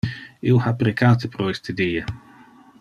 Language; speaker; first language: Interlingua; non-native, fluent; Dutch